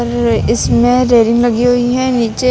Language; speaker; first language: Hindi; native; Hindi